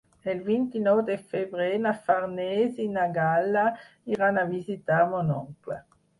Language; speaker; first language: Catalan; non-native, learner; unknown